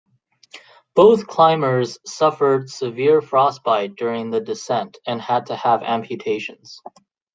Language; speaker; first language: English; native; English